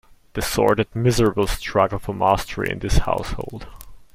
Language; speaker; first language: English; non-native, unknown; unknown